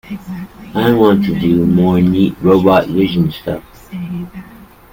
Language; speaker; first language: English; native; English